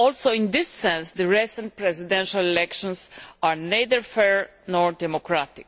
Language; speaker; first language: English; non-native, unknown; Polish